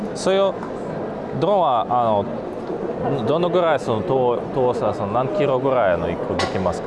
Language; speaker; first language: Japanese; non-native, learner; Russian